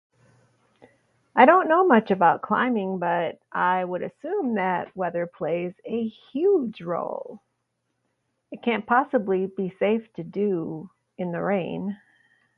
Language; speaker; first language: English; native; English